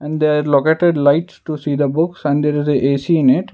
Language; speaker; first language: English; non-native, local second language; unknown